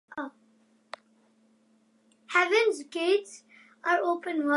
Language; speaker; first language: English; native; English